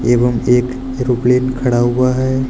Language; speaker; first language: Hindi; native; Hindi